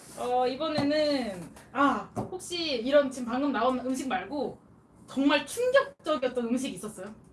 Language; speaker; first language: Korean; native; Korean